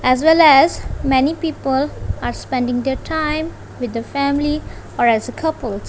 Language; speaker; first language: English; non-native, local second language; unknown